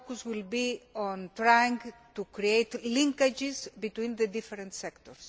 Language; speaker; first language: English; non-native, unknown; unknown